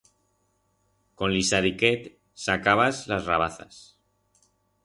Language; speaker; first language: Aragonese; non-native, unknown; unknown